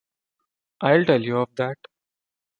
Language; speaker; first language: English; non-native, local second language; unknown